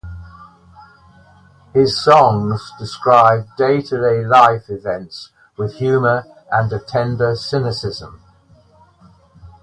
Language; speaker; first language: English; native; English